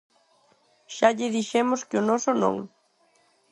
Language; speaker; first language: Galician; non-native, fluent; Spanish